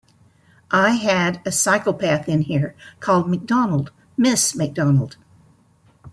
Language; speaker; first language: English; native; English